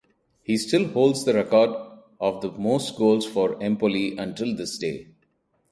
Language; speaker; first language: English; non-native, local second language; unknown